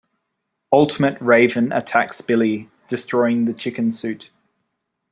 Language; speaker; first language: English; native; English